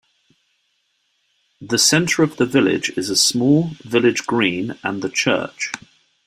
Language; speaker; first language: English; native; English